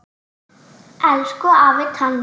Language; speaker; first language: Icelandic; native; Icelandic